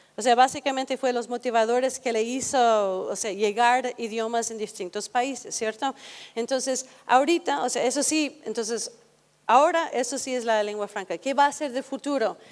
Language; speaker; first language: Spanish; non-native, fluent; English